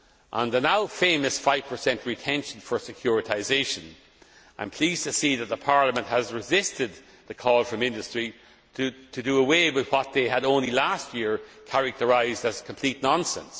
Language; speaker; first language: English; non-native, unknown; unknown